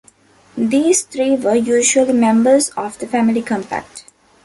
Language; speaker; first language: English; non-native, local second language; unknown